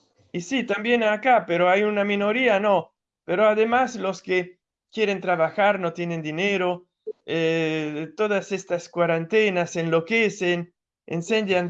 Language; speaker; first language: Spanish; non-native, related language; Italian